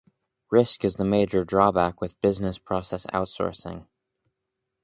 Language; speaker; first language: English; native; English